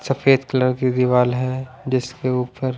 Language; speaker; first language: Hindi; non-native, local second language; Punjabi